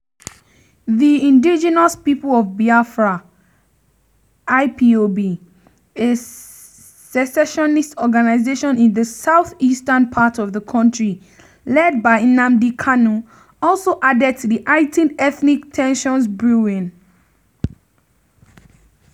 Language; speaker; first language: English; non-native, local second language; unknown